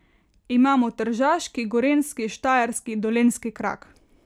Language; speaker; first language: Slovenian; native; Slovenian